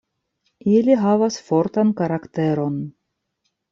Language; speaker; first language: Esperanto; non-native, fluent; Russian